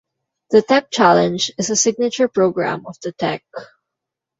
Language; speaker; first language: English; non-native, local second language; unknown